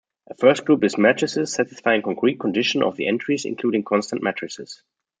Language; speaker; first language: English; non-native, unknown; German